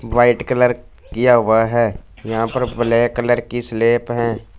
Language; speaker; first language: Hindi; non-native, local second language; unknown